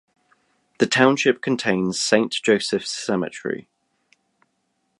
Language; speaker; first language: English; native; English